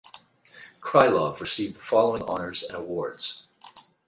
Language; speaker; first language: English; native; English